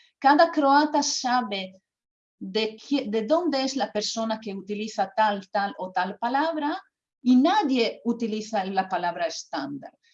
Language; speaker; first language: Spanish; non-native, fluent; Croatian